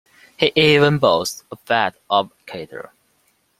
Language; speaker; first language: English; non-native, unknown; Chinese